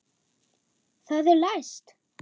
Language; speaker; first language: Icelandic; non-native, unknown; German